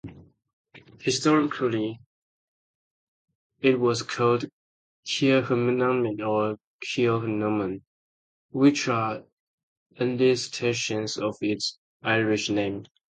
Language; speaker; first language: English; non-native, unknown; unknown